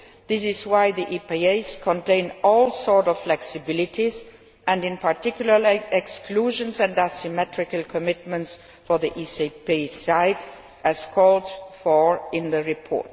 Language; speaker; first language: English; non-native, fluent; Luxembourgish